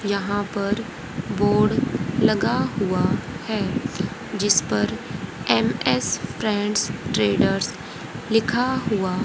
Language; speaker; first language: Hindi; native; Hindi